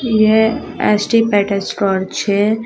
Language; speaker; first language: Hindi; native; Hindi